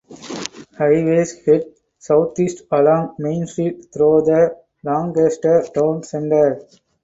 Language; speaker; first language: English; non-native, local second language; Tamil